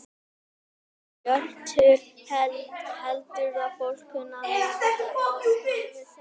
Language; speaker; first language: Icelandic; native; Icelandic